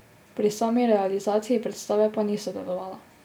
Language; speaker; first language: Slovenian; native; Slovenian